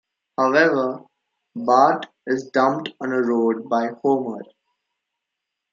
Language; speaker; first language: English; non-native, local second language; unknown